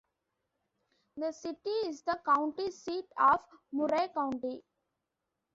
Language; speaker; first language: English; non-native, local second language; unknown